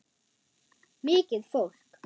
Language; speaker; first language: Icelandic; non-native, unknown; German